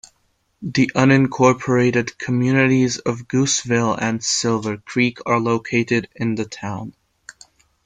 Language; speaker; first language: English; non-native, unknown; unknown